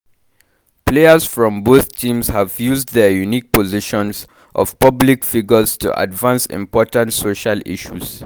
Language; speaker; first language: English; non-native, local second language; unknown